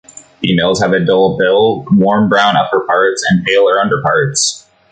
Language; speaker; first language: English; native; English